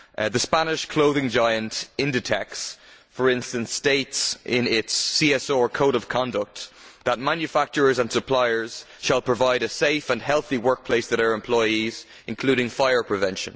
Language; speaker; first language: English; native; English